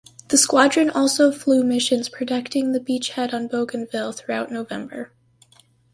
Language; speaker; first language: English; native; English